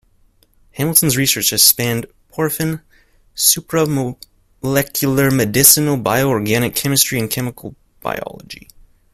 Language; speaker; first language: English; native; English